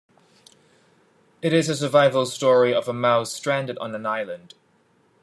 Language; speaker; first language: English; non-native, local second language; Cantonese